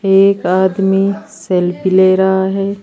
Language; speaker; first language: Hindi; native; Hindi